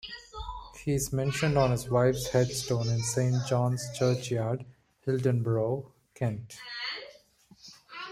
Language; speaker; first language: English; non-native, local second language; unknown